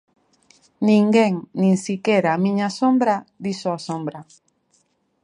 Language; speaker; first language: Galician; native; Galician